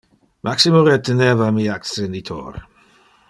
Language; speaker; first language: Interlingua; non-native, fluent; Dutch